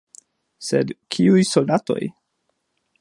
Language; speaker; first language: Esperanto; non-native, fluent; German